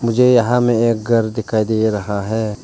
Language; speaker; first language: Hindi; non-native, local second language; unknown